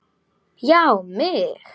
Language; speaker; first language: Icelandic; non-native, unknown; Polish